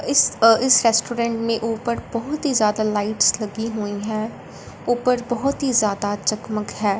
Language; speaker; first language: Hindi; non-native, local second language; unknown